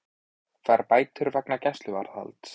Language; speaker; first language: Icelandic; native; Icelandic